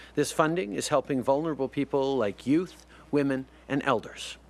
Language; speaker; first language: English; early bilingual, other home language; French